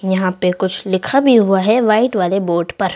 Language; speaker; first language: Hindi; native; Hindi